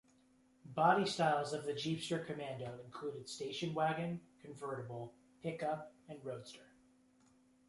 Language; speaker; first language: English; native; English